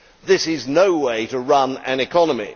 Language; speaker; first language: English; native; English